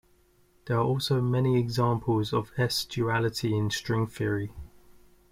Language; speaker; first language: English; native; English